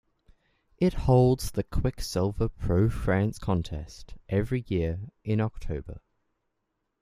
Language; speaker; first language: English; native; English